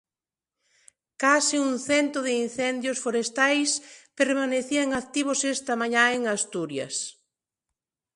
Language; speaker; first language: Galician; non-native, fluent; Spanish